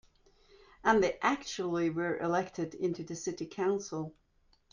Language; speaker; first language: English; non-native, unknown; German